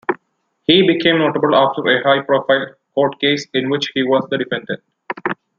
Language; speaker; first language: English; non-native, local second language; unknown